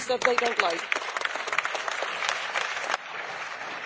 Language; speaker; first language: English; native; English